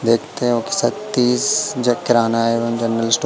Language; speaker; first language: Hindi; native; Hindi